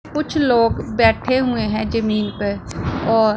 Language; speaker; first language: Hindi; non-native, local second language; Punjabi